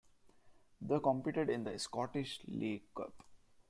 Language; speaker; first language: English; non-native, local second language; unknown